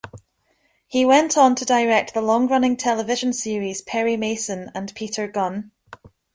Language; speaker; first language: English; native; English